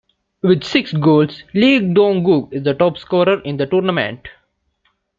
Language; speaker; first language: English; non-native, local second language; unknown